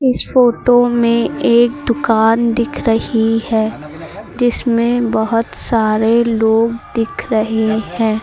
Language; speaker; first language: Hindi; native; Hindi